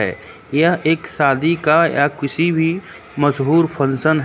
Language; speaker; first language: Hindi; native; Hindi